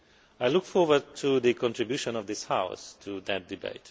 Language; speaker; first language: English; non-native, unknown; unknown